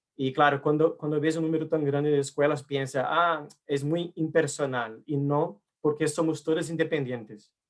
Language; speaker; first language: Spanish; non-native, fluent; Portuguese